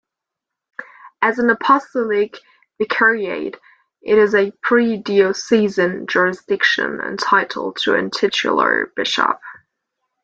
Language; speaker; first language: English; non-native, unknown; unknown